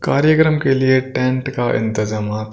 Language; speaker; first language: Hindi; non-native, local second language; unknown